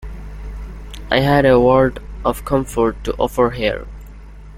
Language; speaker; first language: English; non-native, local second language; Bangla